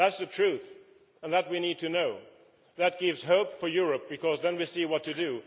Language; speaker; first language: English; non-native, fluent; Swedish